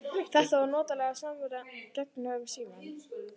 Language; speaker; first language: Icelandic; native; Icelandic